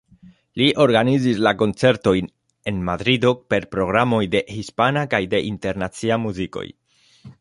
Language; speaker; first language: Esperanto; non-native, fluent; Spanish